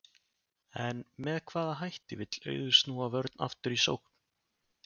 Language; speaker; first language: Icelandic; native; Icelandic